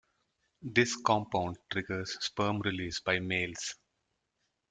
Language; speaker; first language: English; non-native, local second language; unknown